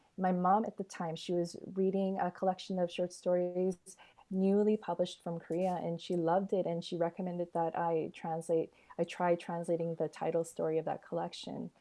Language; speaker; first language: English; early bilingual, other home language; Korean